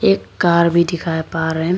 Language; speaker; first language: Hindi; non-native, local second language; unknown